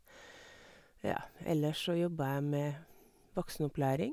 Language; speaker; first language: Norwegian; native; Norwegian